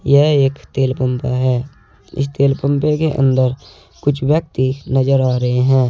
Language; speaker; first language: Hindi; native; Hindi